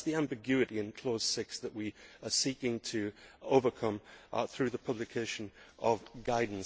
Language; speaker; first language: English; native; English